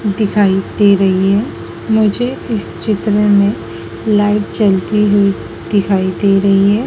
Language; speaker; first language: Hindi; native; Hindi